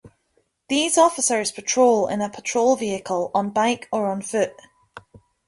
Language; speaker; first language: English; native; English